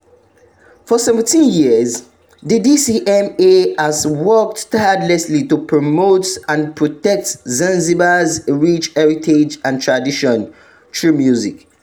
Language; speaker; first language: English; non-native, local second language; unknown